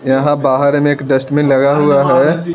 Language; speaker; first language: Hindi; non-native, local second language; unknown